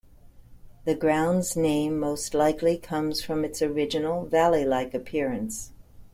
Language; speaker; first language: English; native; English